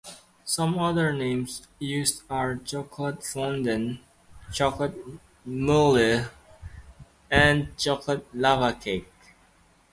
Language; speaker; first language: English; non-native, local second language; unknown